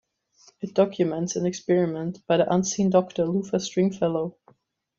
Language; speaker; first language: English; non-native, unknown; German